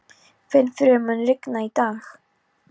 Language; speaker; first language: Icelandic; non-native, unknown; Polish